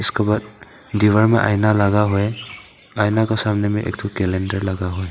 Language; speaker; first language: Hindi; early bilingual, other home language; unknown